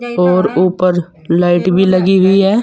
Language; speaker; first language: Hindi; native; Hindi